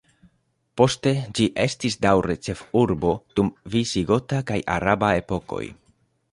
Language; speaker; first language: Esperanto; non-native, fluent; Spanish